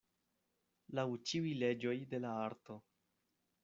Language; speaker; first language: Esperanto; non-native, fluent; Spanish